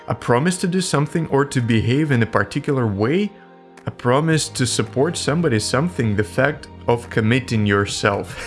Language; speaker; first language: English; non-native, fluent; Russian